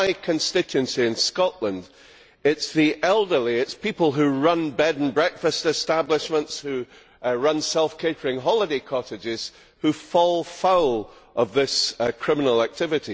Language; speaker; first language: English; native; English